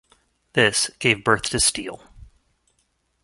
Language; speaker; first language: English; native; English